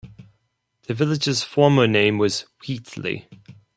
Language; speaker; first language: English; non-native, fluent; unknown